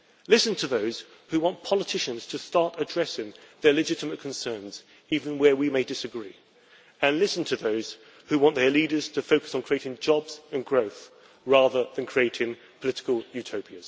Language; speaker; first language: English; native; English